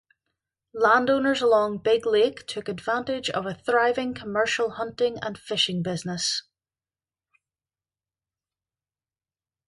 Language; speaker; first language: English; native; English